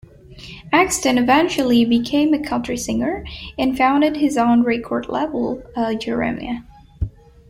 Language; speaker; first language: English; non-native, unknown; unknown